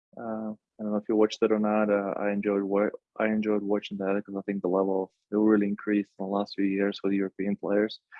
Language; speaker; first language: English; non-native, fluent; Russian